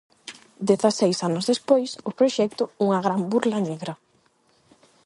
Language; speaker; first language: Galician; non-native, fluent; Spanish